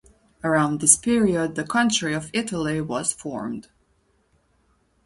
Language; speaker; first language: English; native; English